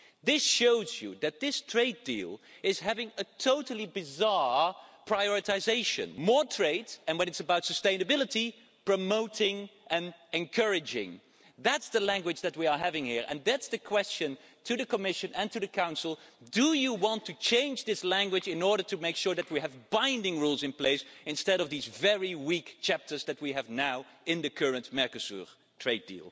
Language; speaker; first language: English; non-native, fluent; Dutch